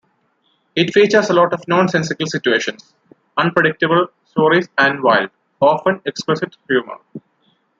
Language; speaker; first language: English; non-native, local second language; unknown